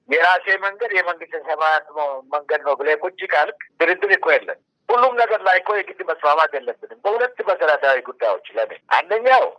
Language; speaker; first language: Amharic; non-native, local second language; Oromo